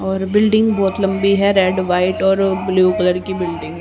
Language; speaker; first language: Hindi; native; Hindi